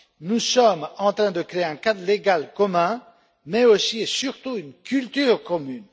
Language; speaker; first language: French; non-native, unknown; Romanian